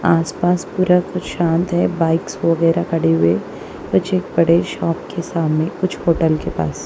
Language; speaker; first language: Hindi; non-native, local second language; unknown